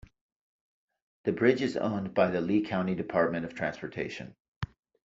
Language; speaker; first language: English; native; English